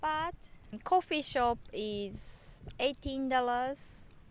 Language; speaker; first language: English; non-native, learner; Japanese